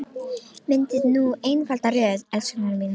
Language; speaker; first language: Icelandic; non-native, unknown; Romanian